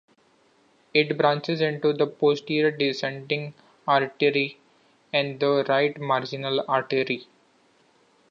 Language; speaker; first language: English; non-native, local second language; Marathi